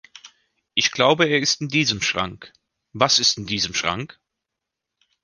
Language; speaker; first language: German; native; German